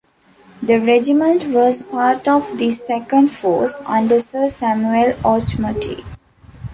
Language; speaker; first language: English; non-native, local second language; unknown